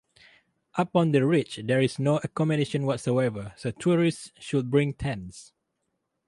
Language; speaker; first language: English; non-native, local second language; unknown